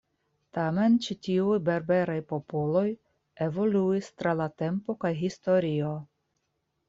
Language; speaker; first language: Esperanto; non-native, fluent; Russian